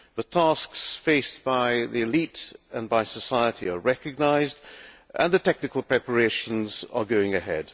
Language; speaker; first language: English; non-native, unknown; Hungarian